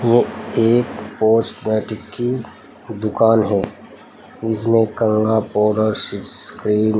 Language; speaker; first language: Hindi; native; Hindi